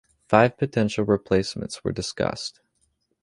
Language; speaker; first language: English; native; English